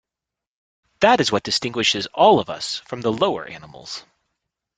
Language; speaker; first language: English; native; English